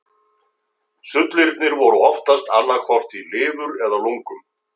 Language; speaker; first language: Icelandic; native; Icelandic